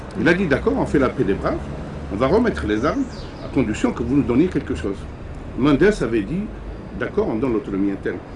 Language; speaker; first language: French; non-native, local second language; Arabic